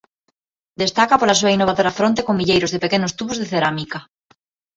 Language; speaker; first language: Galician; non-native, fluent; Spanish